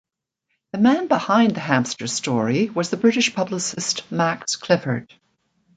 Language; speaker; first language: English; native; English